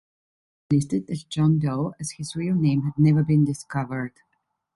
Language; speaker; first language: English; non-native, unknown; Italian